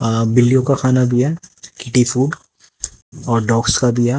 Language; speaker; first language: Hindi; native; Hindi